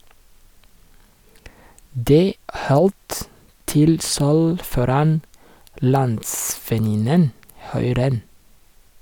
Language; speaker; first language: Norwegian; non-native, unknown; Rundi